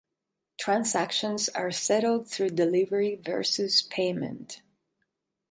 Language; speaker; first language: English; non-native, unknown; Spanish